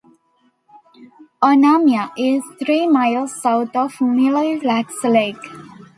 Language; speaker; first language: English; non-native, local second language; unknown